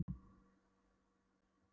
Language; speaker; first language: Icelandic; non-native, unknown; Polish